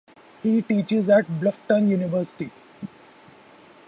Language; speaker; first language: English; non-native, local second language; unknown